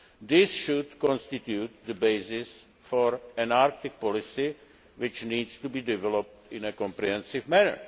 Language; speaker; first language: English; non-native, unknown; Czech